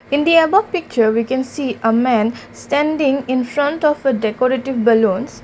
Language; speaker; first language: English; non-native, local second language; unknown